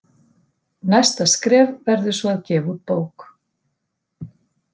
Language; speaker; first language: Icelandic; native; Icelandic